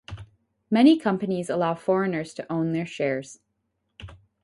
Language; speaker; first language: English; native; English